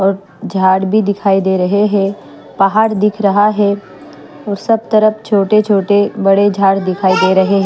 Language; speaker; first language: Hindi; non-native, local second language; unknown